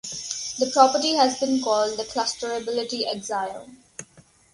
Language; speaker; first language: English; non-native, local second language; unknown